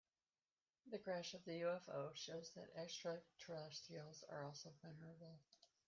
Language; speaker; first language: English; native; English